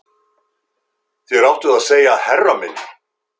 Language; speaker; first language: Icelandic; native; Icelandic